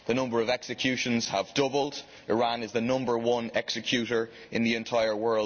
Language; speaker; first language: English; native; English